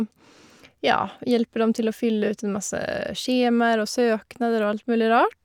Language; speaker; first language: Norwegian; non-native, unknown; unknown